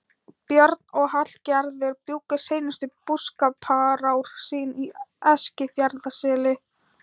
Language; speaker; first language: Icelandic; non-native, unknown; Thai